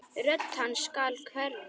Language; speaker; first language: Icelandic; native; Icelandic